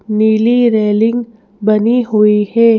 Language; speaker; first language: Hindi; native; Hindi